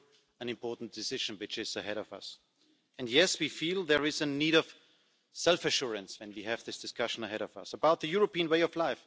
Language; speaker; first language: English; non-native, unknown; German